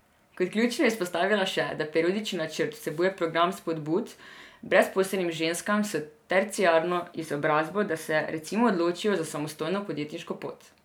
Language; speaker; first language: Slovenian; non-native, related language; Serbian